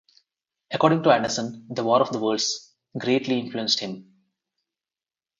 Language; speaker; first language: English; non-native, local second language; Telugu